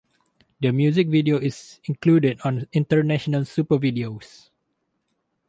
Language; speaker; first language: English; non-native, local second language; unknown